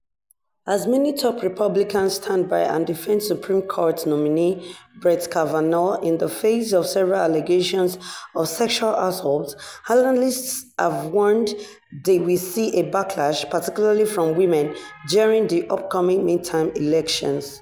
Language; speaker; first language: English; non-native, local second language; Yoruba